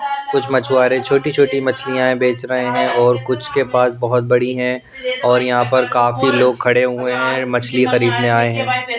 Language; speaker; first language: Hindi; non-native, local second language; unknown